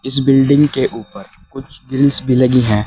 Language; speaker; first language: Hindi; native; Hindi